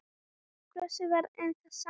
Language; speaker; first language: Icelandic; native; Icelandic